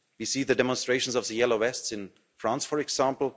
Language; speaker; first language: English; non-native, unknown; German